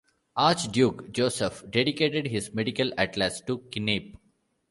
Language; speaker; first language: English; non-native, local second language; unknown